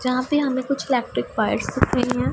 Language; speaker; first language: Hindi; non-native, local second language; Punjabi